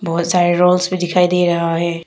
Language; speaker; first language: Hindi; non-native, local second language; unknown